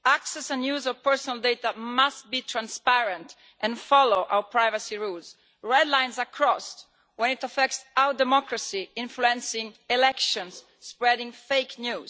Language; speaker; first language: English; non-native, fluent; Italian